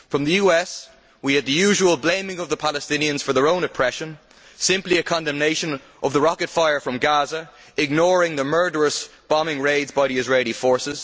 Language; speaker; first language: English; native; English